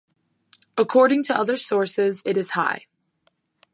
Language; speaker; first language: English; native; English